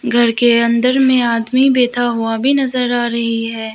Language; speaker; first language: Hindi; non-native, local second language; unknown